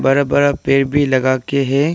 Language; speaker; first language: Hindi; non-native, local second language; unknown